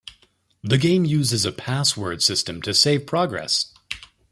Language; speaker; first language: English; native; English